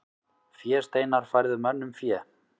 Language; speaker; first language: Icelandic; native; Icelandic